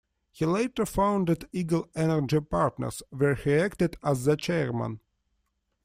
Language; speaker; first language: English; non-native, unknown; Russian